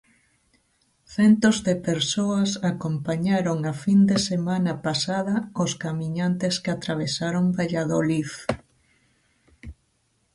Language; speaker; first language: Galician; native; Galician